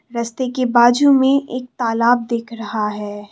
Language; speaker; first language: Hindi; non-native, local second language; Assamese